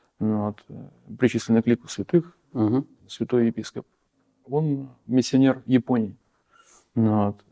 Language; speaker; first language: Russian; native; Russian